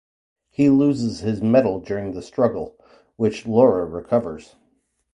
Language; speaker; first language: English; native; English